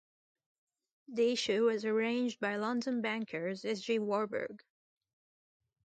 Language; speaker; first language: English; native; English